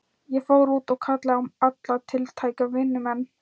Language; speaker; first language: Icelandic; non-native, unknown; Thai